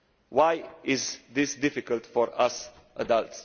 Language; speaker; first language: English; non-native, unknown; Slovenian